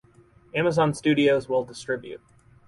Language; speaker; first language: English; native; English